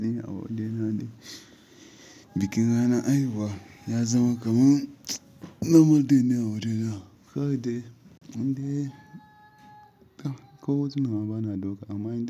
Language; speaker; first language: Hausa; non-native, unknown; Yoruba